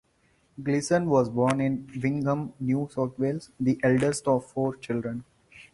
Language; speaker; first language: English; non-native, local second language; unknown